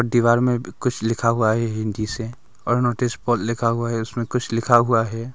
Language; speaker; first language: Hindi; non-native, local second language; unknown